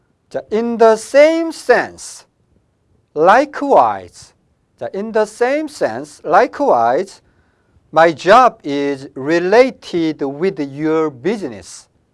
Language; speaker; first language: English; non-native, fluent; Korean